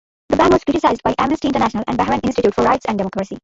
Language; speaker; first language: English; non-native, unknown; Bangla